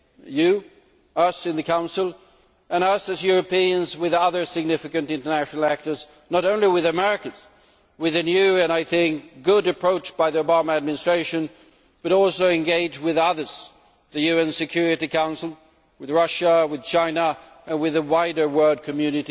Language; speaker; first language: English; non-native, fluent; Swedish